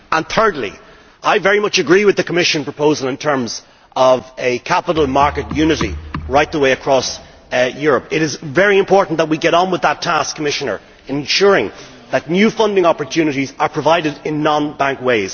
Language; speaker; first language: English; native; English